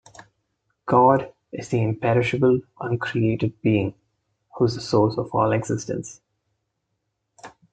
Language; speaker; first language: English; non-native, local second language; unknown